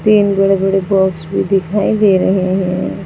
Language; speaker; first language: Hindi; native; Hindi